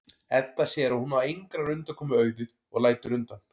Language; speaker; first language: Icelandic; native; Icelandic